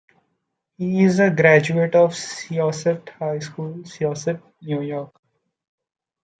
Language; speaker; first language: English; non-native, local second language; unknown